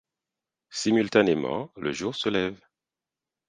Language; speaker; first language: French; non-native, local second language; Haitian Creole